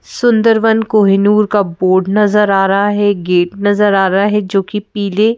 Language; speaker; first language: Hindi; native; Hindi